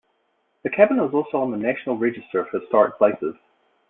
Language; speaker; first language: English; native; English